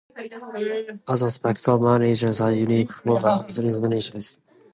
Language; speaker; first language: English; non-native, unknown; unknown